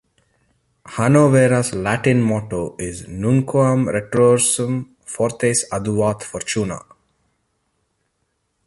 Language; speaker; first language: English; non-native, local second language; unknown